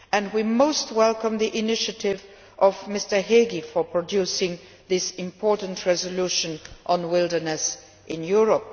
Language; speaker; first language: English; non-native, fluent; Luxembourgish